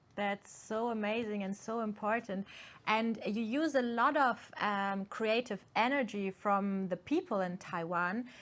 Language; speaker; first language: English; non-native, fluent; German